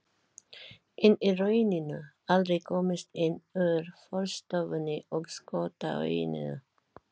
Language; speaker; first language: Icelandic; non-native, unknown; Filipino